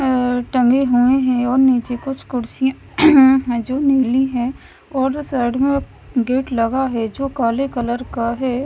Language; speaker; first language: Hindi; non-native, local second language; Punjabi